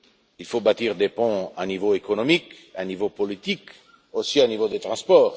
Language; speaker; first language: French; non-native, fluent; Italian